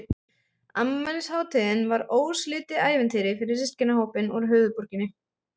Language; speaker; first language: Icelandic; non-native, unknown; German